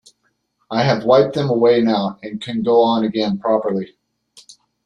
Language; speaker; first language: English; native; English